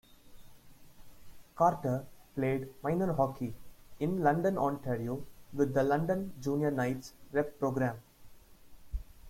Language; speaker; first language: English; non-native, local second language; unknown